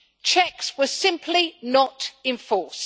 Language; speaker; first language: English; native; English